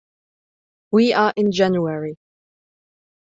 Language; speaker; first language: English; non-native, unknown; German